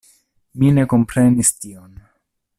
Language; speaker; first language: Esperanto; non-native, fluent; Italian